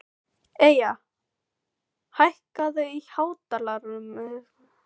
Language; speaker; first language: Icelandic; non-native, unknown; Filipino